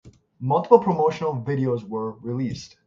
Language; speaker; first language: English; native; English